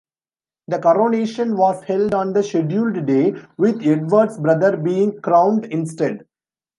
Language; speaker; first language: English; non-native, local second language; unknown